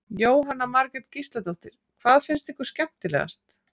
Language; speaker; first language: Icelandic; native; Icelandic